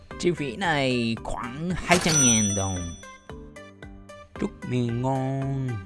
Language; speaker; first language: Vietnamese; non-native, learner; Japanese